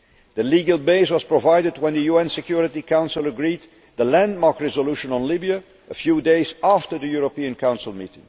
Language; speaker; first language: English; non-native, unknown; Dutch